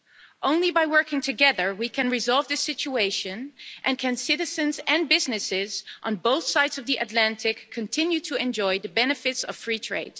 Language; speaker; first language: English; non-native, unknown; Dutch